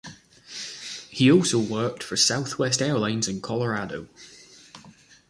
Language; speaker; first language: English; native; English